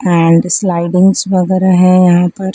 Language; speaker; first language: Hindi; native; Hindi